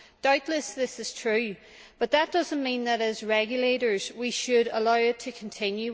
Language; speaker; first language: English; native; English